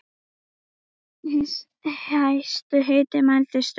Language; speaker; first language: Icelandic; native; Icelandic